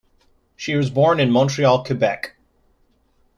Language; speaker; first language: English; native; English